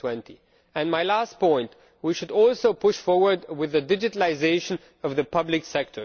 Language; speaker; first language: English; non-native, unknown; Romanian